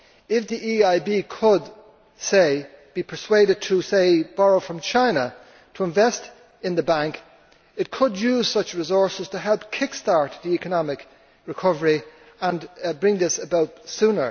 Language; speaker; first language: English; native; English